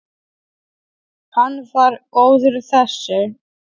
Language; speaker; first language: Icelandic; non-native, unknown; Polish